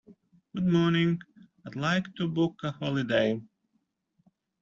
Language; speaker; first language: English; native; English